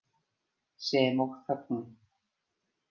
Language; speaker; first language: Icelandic; native; Icelandic